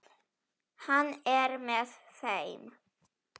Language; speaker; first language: Icelandic; non-native, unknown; Polish